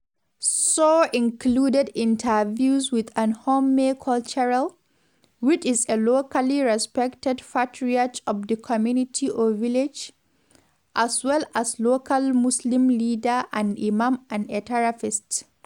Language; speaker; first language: English; non-native, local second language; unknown